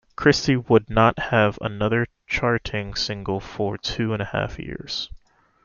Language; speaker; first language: English; native; English